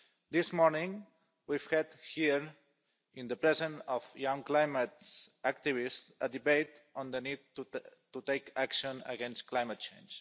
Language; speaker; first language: English; non-native, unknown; Catalan